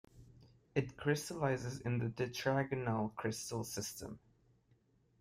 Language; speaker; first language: English; non-native, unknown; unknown